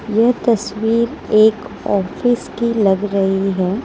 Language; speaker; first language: Hindi; non-native, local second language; Gujarati